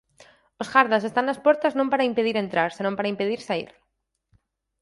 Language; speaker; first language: Galician; native; Galician